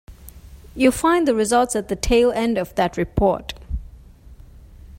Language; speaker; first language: English; non-native, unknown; Divehi